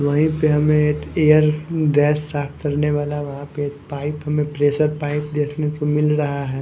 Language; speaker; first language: Hindi; non-native, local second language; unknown